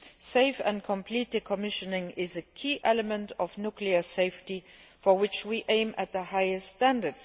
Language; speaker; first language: English; non-native, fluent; Luxembourgish